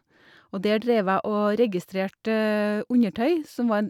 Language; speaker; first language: Norwegian; native; Norwegian